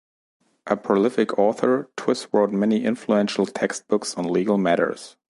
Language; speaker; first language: English; non-native, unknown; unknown